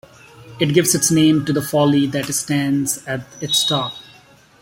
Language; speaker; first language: English; non-native, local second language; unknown